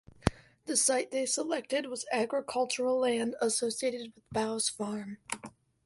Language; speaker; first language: English; native; English